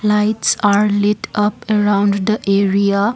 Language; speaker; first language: English; non-native, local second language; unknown